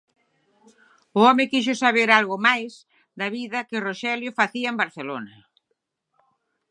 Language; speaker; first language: Galician; native; Galician